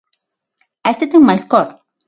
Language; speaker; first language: Galician; non-native, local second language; Spanish